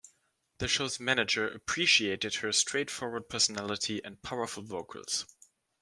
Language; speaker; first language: English; non-native, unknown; German